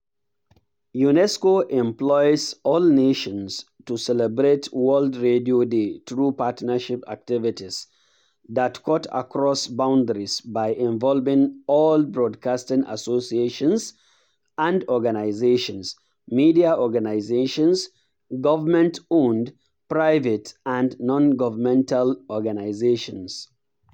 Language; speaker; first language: English; non-native, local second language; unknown